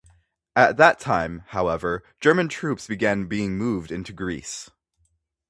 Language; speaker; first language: English; native; English